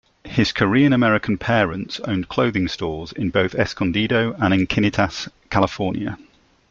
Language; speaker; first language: English; native; English